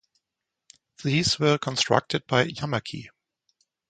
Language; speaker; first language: English; native; English